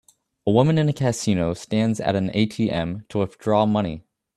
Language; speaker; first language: English; native; English